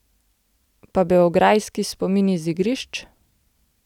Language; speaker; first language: Slovenian; native; Slovenian